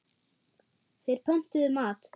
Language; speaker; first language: Icelandic; non-native, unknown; German